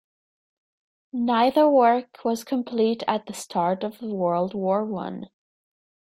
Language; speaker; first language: English; native; English